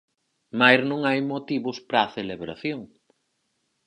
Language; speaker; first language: Galician; native; Galician